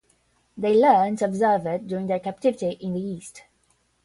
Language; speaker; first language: English; non-native, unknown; Portuguese